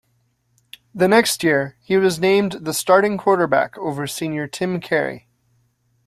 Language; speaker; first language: English; native; English